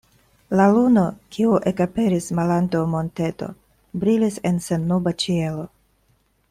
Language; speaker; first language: Esperanto; non-native, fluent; Russian